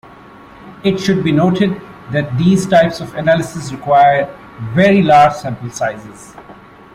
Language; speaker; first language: English; non-native, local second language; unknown